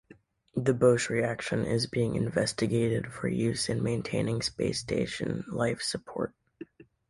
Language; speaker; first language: English; native; English